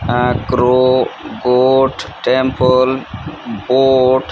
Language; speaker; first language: English; non-native, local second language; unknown